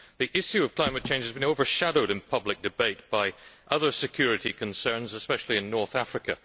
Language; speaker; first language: English; native; English